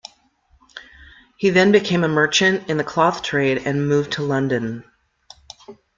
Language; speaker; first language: English; native; English